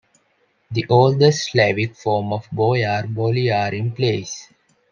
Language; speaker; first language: English; non-native, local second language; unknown